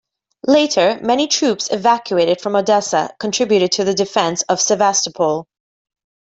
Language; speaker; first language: English; native; English